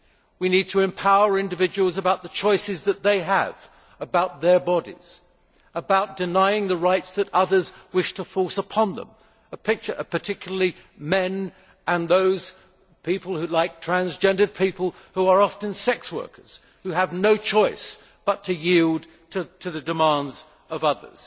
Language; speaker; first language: English; native; English